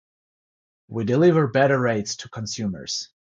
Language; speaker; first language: English; non-native, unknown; Georgian